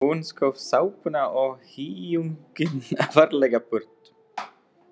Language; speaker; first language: Icelandic; non-native, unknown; Czech